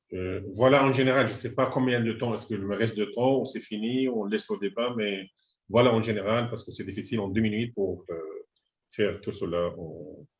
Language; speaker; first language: French; non-native, fluent; Arabic